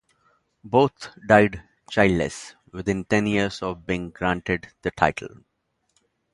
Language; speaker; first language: English; non-native, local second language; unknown